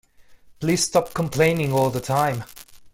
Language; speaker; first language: English; non-native, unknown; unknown